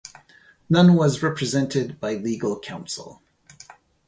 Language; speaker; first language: English; native; English